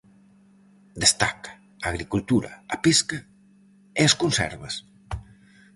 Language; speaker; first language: Galician; native; Galician